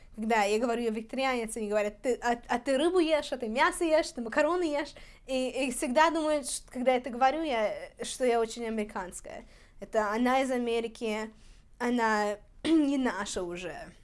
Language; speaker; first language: Russian; early bilingual, heritage; Russian